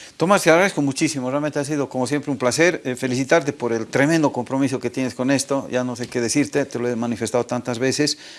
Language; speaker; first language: Spanish; native; Spanish